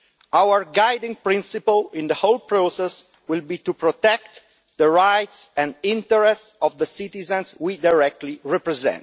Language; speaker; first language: English; non-native, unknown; Italian